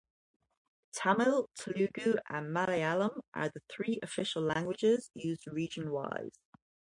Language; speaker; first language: English; native; English